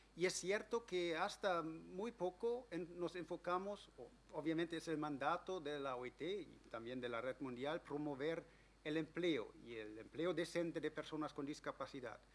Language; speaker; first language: Spanish; non-native, fluent; German